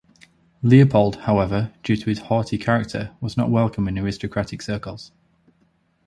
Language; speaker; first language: English; native; English